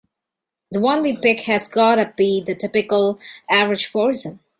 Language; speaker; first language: English; non-native, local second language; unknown